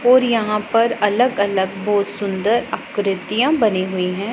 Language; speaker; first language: Hindi; non-native, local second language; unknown